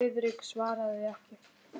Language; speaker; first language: Icelandic; non-native, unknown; Polish